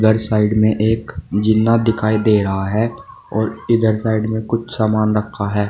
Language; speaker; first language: Hindi; native; Hindi